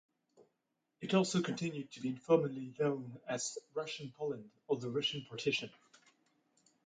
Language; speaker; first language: English; non-native, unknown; French